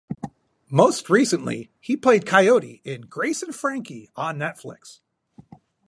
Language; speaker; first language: English; native; English